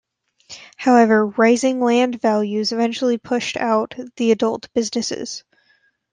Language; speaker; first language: English; native; English